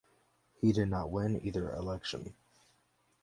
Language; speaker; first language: English; native; English